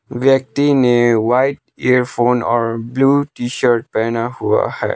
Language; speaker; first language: Hindi; non-native, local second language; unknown